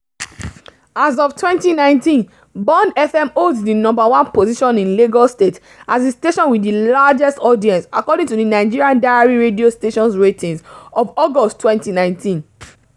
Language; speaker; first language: English; non-native, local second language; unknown